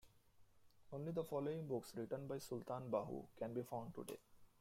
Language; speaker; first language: English; non-native, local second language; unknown